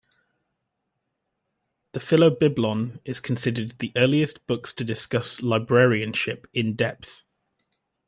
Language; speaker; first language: English; native; English